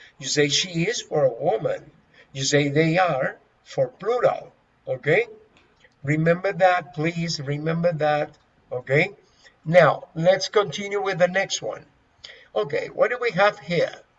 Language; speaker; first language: English; non-native, fluent; Spanish